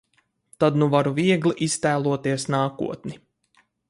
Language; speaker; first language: Latvian; native; Latvian